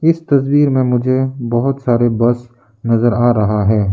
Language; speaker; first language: Hindi; early bilingual, other home language; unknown